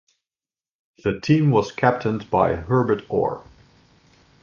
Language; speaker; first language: English; non-native, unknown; Dutch